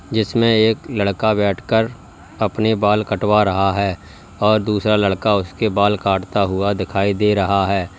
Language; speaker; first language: Hindi; native; Hindi